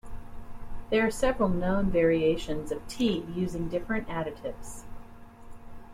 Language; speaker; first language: English; native; English